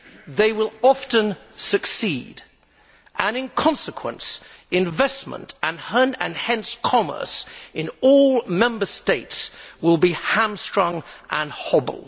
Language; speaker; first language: English; native; English